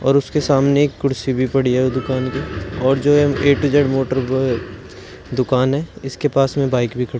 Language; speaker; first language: Hindi; native; Hindi